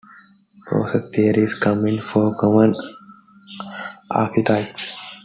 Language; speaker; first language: English; non-native, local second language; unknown